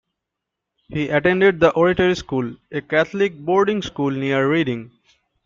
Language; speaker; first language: English; non-native, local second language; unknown